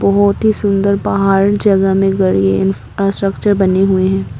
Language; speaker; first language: Hindi; non-native, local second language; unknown